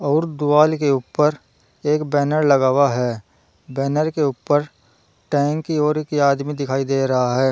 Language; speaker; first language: Hindi; native; Hindi